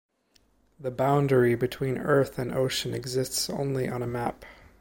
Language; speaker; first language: English; native; English